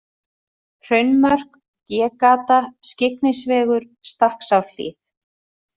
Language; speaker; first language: Icelandic; native; Icelandic